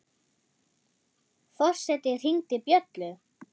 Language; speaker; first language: Icelandic; non-native, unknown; German